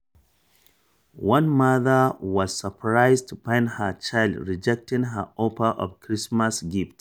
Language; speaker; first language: English; non-native, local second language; Hausa